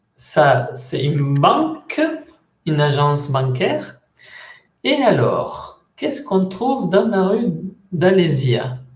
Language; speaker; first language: French; non-native, fluent; Spanish